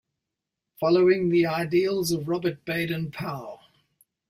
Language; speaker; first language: English; native; English